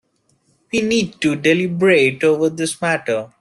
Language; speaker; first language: English; non-native, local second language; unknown